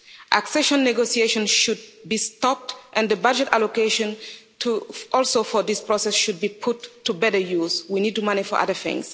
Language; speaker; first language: English; non-native, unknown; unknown